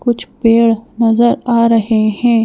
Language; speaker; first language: Hindi; native; Hindi